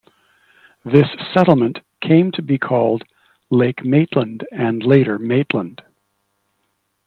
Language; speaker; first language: English; native; English